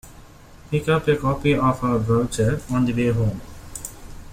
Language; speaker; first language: English; non-native, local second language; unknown